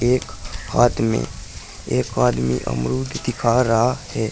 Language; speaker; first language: Hindi; native; Hindi